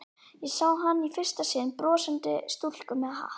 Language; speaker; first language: Icelandic; native; Icelandic